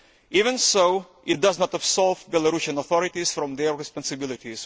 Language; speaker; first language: English; non-native, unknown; Lithuanian